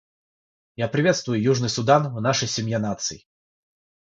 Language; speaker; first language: Russian; non-native, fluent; Georgian